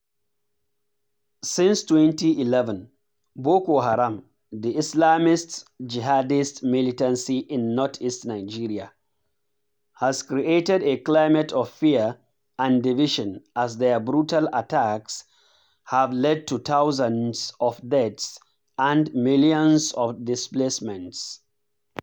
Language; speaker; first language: English; non-native, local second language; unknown